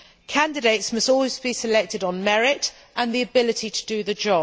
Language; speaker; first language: English; native; English